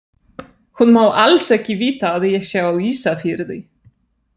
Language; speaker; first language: Icelandic; non-native, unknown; Polish